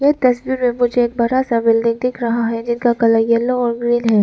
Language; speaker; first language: Hindi; non-native, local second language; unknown